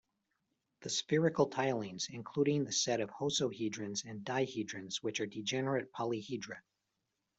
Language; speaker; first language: English; native; English